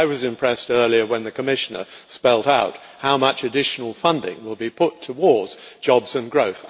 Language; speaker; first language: English; native; English